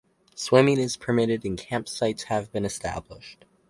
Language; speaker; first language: English; native; English